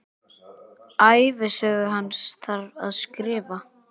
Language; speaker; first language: Icelandic; native; Icelandic